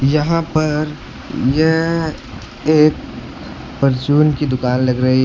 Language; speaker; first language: Hindi; native; Hindi